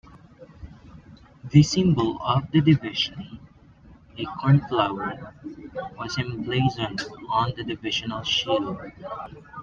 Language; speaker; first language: English; non-native, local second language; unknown